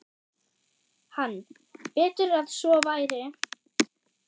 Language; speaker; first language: Icelandic; non-native, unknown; German